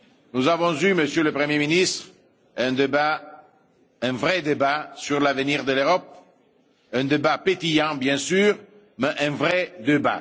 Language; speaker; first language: French; non-native, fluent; Italian